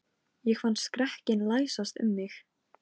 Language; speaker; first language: Icelandic; non-native, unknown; Polish